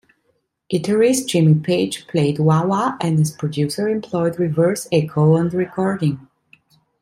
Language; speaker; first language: English; non-native, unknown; Italian